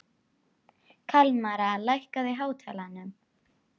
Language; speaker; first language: Icelandic; native; Icelandic